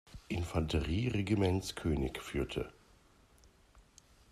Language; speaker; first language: German; native; German